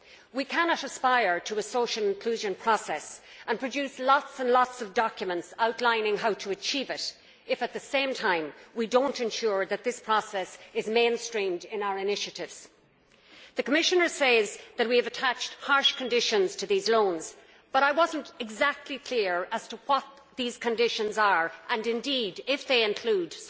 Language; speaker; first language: English; native; English